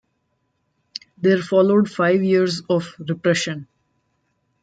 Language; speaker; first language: English; non-native, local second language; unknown